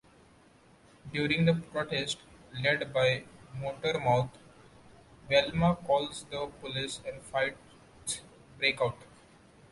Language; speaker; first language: English; non-native, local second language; Marathi